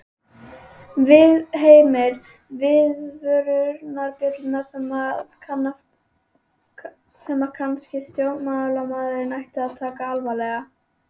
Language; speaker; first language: Icelandic; native; Icelandic